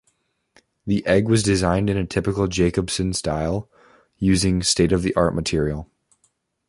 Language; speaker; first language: English; native; English